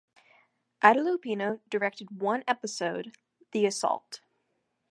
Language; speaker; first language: English; native; English